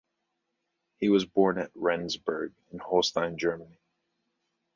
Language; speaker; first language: English; native; English